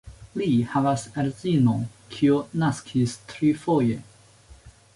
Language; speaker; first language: Esperanto; non-native, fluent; Chinese